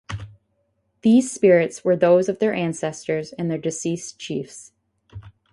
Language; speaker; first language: English; native; English